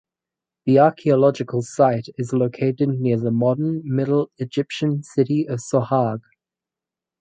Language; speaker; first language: English; native; English